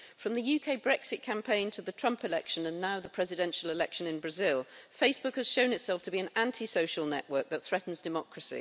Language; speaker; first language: English; native; English